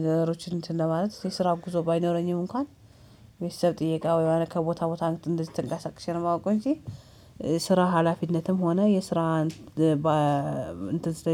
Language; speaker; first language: Amharic; native; Amharic